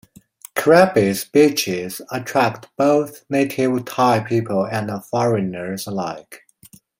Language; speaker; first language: English; non-native, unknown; Chinese